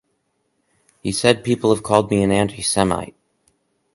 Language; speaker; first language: English; native; English